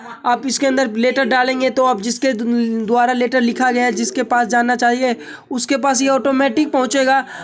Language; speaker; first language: Hindi; native; Hindi